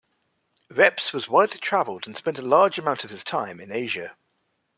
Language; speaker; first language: English; native; English